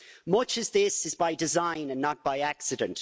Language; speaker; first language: English; native; English